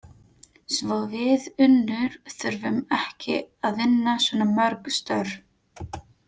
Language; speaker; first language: Icelandic; non-native, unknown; Filipino